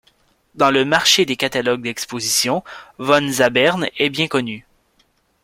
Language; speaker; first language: French; native; French